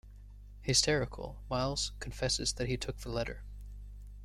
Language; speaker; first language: English; native; English